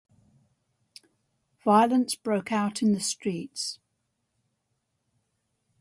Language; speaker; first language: English; native; English